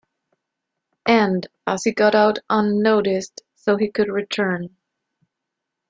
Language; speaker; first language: English; non-native, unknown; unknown